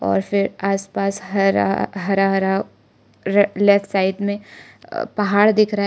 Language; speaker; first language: Hindi; non-native, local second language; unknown